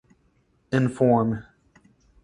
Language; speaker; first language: English; native; English